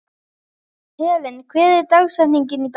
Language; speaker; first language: Icelandic; native; Icelandic